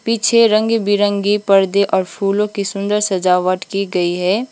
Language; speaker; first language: Hindi; non-native, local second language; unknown